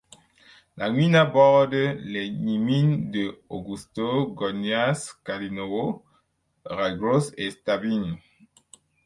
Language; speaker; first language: French; non-native, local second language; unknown